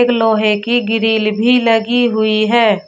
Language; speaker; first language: Hindi; native; Hindi